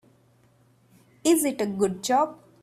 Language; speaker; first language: English; non-native, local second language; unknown